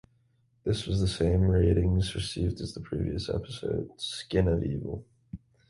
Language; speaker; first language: English; native; English